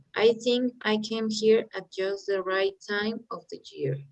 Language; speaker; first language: English; non-native, learner; Spanish